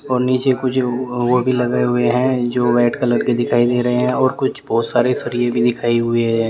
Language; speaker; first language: Hindi; native; Hindi